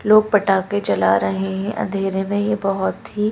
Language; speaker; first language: Hindi; native; Hindi